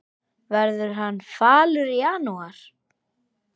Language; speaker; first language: Icelandic; native; Icelandic